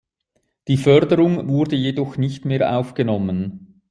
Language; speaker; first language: German; native; German